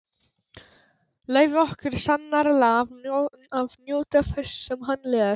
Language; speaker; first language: Icelandic; non-native, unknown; Polish